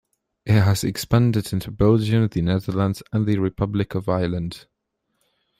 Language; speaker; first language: English; non-native, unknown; Polish